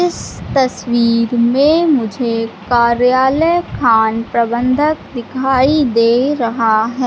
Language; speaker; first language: Hindi; native; Hindi